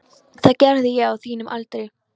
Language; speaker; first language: Icelandic; non-native, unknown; Polish